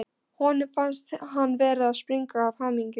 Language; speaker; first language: Icelandic; non-native, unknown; Polish